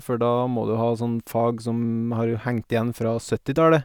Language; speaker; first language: Norwegian; native; Norwegian